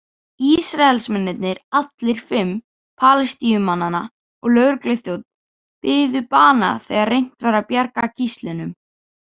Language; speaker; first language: Icelandic; native; Icelandic